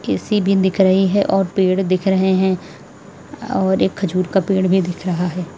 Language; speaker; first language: Hindi; native; Hindi